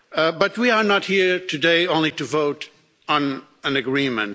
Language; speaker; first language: English; non-native, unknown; Portuguese